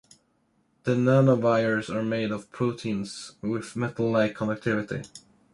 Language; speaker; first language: English; non-native, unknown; Swedish